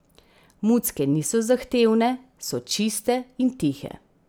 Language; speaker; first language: Slovenian; native; Slovenian